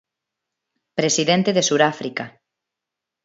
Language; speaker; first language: Galician; non-native, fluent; Spanish